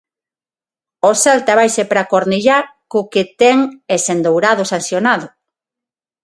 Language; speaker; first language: Galician; non-native, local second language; Spanish